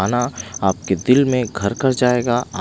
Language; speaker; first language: Hindi; non-native, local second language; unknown